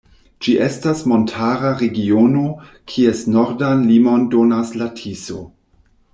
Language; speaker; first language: Esperanto; non-native, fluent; German